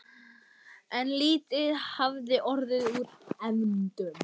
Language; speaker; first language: Icelandic; native; Icelandic